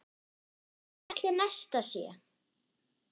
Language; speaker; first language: Icelandic; non-native, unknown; German